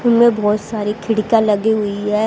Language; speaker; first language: Hindi; native; Hindi